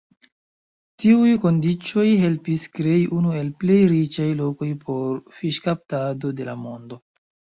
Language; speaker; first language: Esperanto; non-native, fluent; Chinese